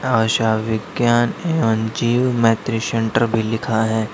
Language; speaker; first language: Hindi; native; Hindi